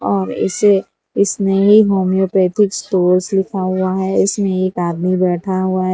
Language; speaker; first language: Hindi; non-native, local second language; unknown